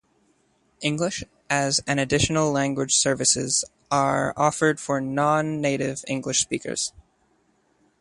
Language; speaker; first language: English; native; English